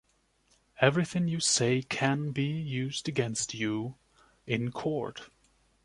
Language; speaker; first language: English; non-native, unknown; German